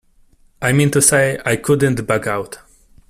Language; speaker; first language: English; non-native, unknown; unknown